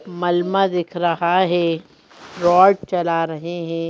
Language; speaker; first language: Hindi; native; Hindi